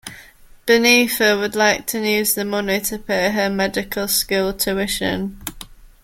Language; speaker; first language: English; native; English